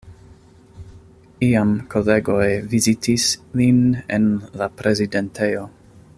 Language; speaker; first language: Esperanto; non-native, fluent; English